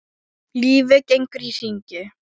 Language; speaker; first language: Icelandic; non-native, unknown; Thai